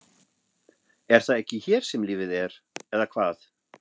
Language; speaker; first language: Icelandic; non-native, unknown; German